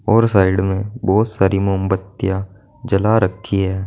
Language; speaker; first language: Hindi; native; Hindi